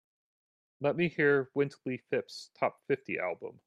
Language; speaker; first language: English; native; English